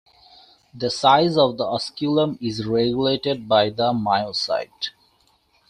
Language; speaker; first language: English; native; English